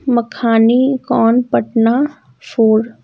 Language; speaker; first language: English; non-native, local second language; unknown